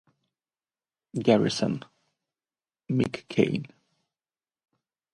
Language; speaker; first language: English; non-native, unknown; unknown